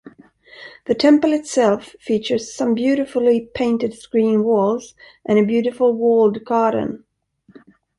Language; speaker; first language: English; non-native, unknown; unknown